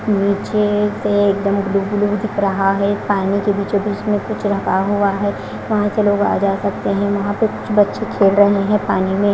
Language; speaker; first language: Hindi; non-native, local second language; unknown